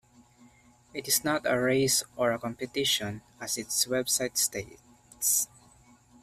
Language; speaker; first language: English; non-native, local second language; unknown